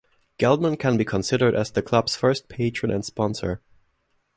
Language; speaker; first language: English; non-native, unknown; German